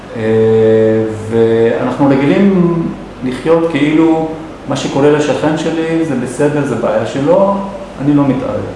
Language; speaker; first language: Hebrew; non-native, local second language; Arabic